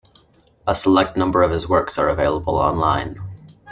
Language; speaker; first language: English; native; English